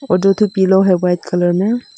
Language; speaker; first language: Hindi; non-native, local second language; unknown